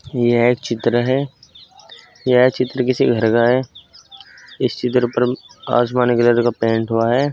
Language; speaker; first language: Hindi; native; Hindi